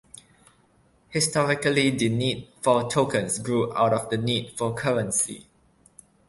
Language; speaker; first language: English; non-native, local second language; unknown